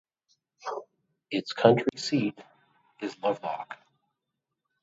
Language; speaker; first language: English; native; English